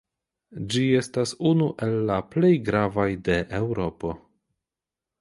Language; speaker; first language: Esperanto; non-native, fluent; Polish